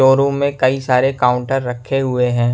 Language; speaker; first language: Hindi; non-native, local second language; Punjabi